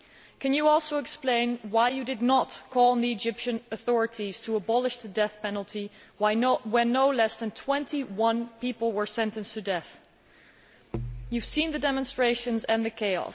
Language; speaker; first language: English; non-native, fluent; Dutch